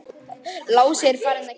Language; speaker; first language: Icelandic; native; Icelandic